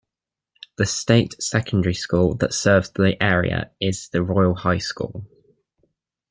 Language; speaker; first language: English; native; English